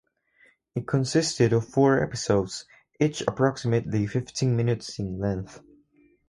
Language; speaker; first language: English; non-native, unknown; Spanish